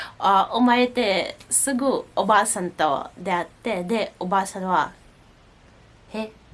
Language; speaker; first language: Japanese; non-native, fluent; Russian